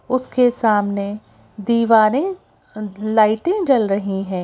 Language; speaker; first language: Hindi; native; Hindi